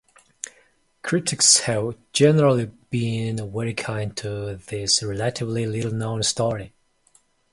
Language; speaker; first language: English; non-native, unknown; Mongolian